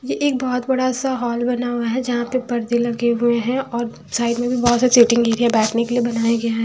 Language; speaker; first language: Hindi; non-native, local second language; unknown